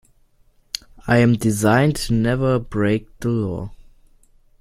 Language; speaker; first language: English; non-native, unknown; German